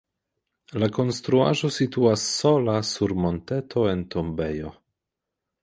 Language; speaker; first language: Esperanto; non-native, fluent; Polish